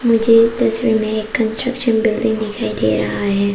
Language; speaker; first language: Hindi; non-native, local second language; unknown